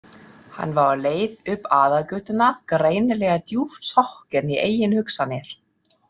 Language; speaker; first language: Icelandic; non-native, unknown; German